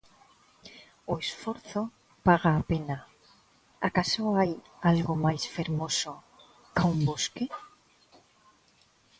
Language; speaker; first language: Galician; non-native, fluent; Spanish